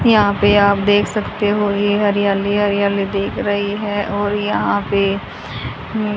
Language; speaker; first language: Hindi; native; Hindi